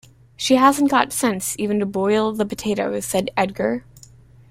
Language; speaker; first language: English; native; English